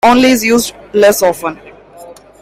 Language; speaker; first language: English; non-native, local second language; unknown